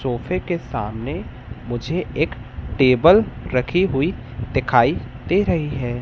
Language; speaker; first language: Hindi; native; Hindi